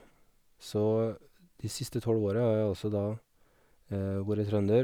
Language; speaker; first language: Norwegian; native; Norwegian